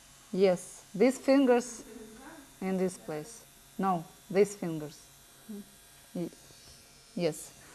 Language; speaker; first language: English; non-native, learner; Russian